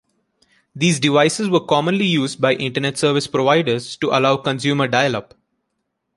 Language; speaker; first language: English; non-native, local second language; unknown